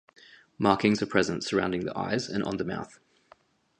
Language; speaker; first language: English; native; English